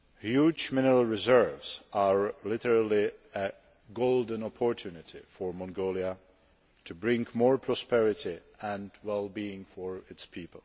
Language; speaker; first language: English; non-native, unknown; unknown